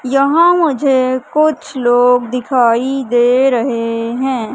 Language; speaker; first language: Hindi; native; Hindi